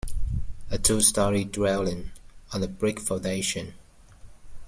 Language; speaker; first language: English; native; English